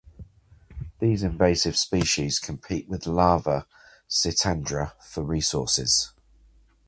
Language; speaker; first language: English; native; English